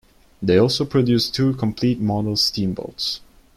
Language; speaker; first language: English; non-native, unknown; Turkish